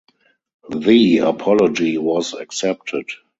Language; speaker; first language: English; non-native, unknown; German